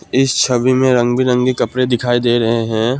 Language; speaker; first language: Hindi; non-native, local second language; Assamese